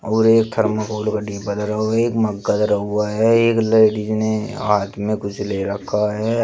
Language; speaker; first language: Hindi; native; Hindi